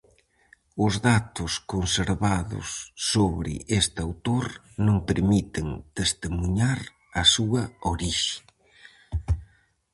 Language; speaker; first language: Galician; native; Galician